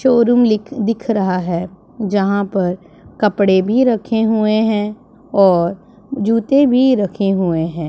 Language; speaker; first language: Hindi; non-native, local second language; Punjabi